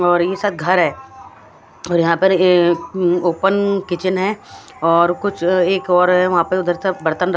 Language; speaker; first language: Hindi; non-native, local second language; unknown